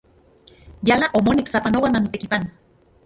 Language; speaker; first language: Central Puebla Nahuatl; non-native, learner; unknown